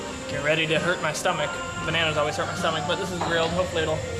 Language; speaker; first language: English; native; English